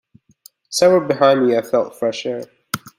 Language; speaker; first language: English; native; English